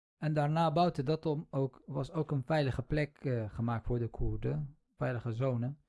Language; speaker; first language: Dutch; non-native, fluent; Central Kurdish